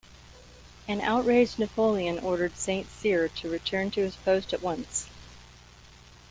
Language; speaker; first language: English; native; English